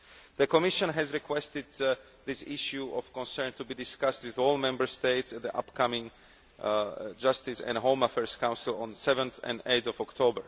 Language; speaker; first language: English; non-native, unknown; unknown